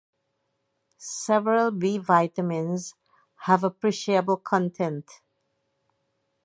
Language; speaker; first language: English; native; English